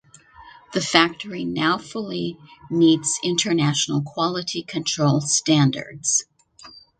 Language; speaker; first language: English; native; English